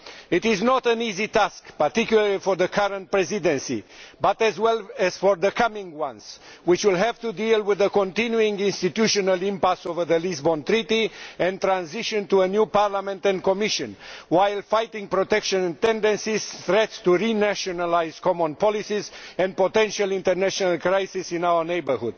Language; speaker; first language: English; non-native, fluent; Romanian